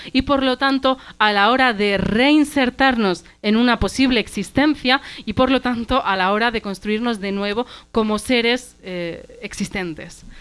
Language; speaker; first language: Spanish; early bilingual, other home language; Arabic